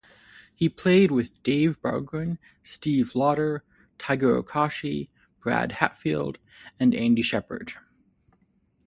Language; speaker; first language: English; native; English